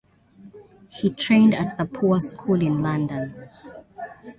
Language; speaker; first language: English; native; English